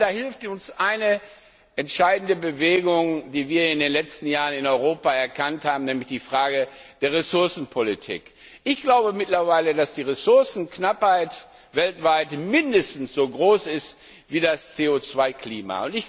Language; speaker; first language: German; non-native, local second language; Luxembourgish